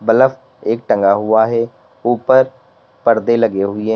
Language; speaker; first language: Hindi; native; Hindi